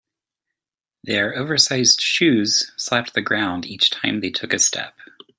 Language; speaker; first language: English; native; English